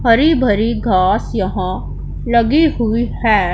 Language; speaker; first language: Hindi; non-native, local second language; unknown